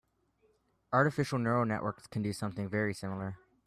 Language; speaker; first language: English; native; English